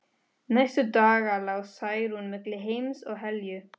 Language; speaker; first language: Icelandic; non-native, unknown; Spanish